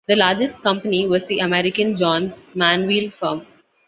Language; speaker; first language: English; non-native, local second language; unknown